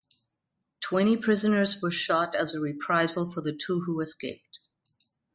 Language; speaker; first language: English; non-native, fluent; German